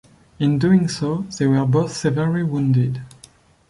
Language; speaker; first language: English; non-native, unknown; French